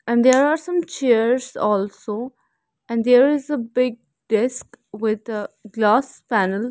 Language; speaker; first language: English; non-native, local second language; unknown